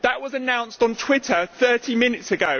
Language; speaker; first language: English; native; English